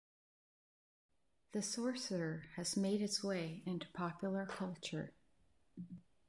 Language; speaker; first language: English; non-native, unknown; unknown